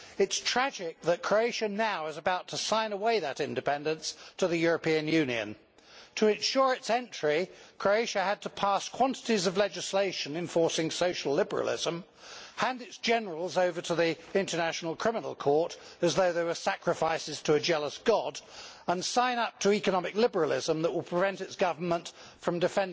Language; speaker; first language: English; native; English